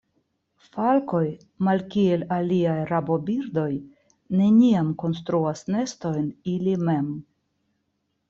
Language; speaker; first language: Esperanto; non-native, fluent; Russian